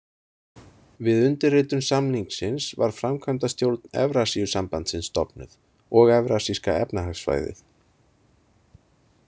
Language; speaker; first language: Icelandic; native; Icelandic